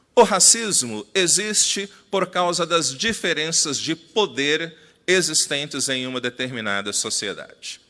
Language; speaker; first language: Portuguese; native; Portuguese